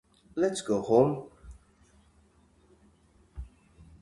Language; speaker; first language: English; native; English